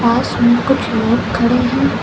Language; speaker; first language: Hindi; native; Hindi